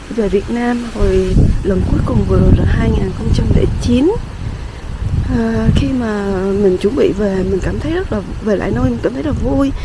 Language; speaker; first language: Vietnamese; early bilingual, heritage; Vietnamese